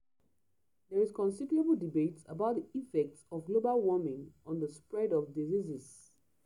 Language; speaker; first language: English; non-native, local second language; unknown